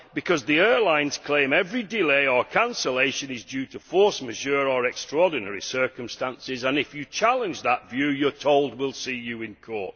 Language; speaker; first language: English; native; English